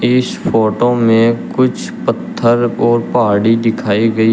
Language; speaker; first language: Hindi; native; Hindi